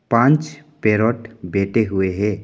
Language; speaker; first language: Hindi; non-native, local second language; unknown